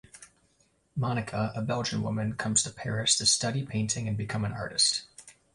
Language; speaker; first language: English; native; English